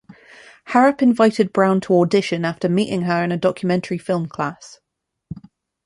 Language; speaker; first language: English; native; English